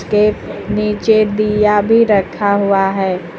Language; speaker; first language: Hindi; native; Hindi